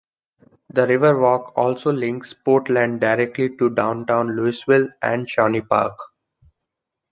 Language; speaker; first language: English; non-native, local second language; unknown